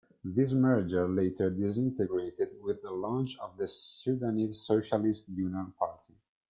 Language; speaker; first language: English; non-native, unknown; Italian